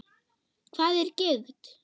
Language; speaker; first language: Icelandic; non-native, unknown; German